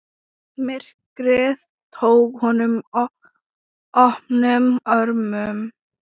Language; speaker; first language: Icelandic; non-native, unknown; Thai